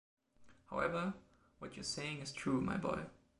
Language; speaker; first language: English; non-native, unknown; German